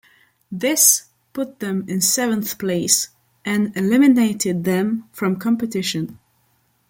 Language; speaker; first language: English; non-native, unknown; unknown